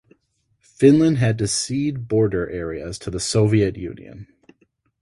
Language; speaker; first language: English; native; English